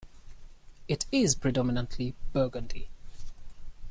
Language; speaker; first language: English; native; English